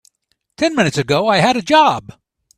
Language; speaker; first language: English; native; English